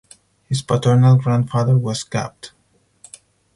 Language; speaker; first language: English; non-native, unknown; Spanish